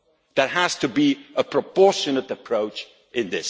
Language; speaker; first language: English; non-native, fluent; Dutch